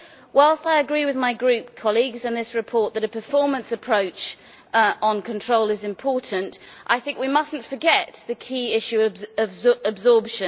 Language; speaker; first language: English; native; English